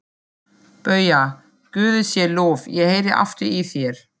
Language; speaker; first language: Icelandic; non-native, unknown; German